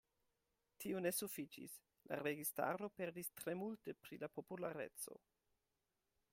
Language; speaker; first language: Esperanto; non-native, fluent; German